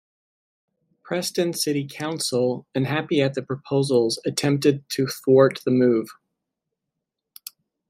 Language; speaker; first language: English; native; English